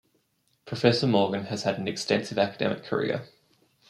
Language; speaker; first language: English; native; English